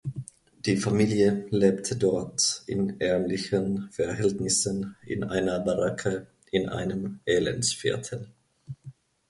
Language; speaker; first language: German; non-native, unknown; Finnish